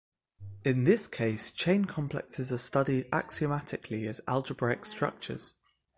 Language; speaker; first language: English; native; English